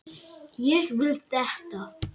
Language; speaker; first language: Icelandic; non-native, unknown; Lithuanian